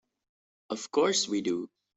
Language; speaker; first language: English; non-native, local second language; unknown